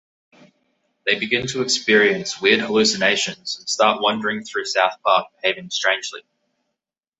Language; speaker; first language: English; native; English